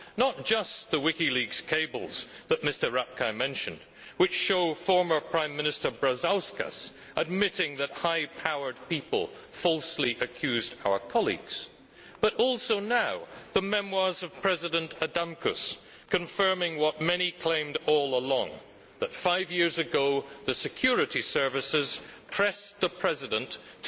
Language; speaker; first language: English; native; English